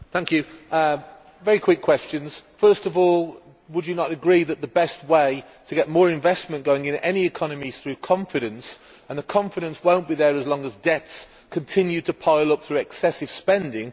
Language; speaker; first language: English; native; English